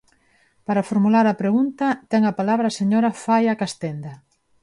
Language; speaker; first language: Galician; non-native, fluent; Spanish